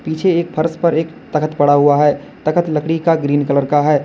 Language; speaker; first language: Hindi; native; Hindi